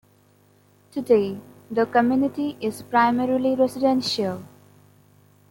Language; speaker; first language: English; non-native, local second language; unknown